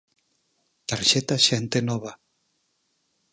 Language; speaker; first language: Galician; native; Galician